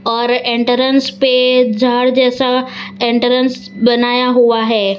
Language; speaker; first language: Hindi; non-native, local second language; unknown